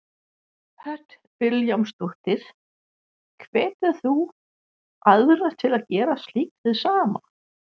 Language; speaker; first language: Icelandic; non-native, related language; Danish